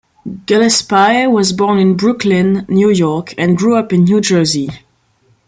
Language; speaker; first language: English; non-native, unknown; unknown